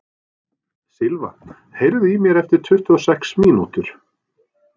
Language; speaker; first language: Icelandic; non-native, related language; Norwegian